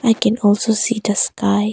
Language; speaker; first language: English; non-native, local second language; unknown